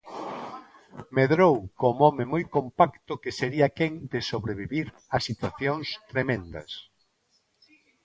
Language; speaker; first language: Galician; non-native, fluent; Spanish